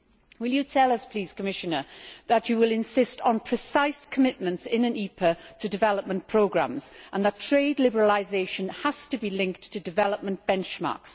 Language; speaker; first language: English; native; English